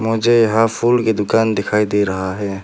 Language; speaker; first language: Hindi; non-native, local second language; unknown